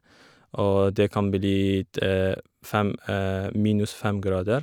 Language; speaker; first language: Norwegian; non-native, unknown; Kurdish